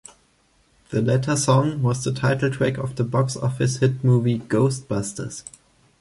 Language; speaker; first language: English; non-native, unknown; German